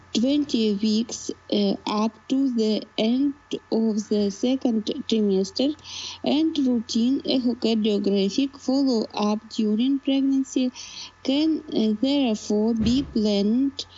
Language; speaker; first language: English; non-native, learner; Russian